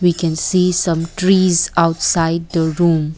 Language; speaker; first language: English; non-native, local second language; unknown